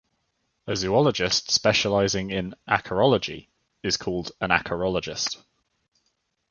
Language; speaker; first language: English; native; English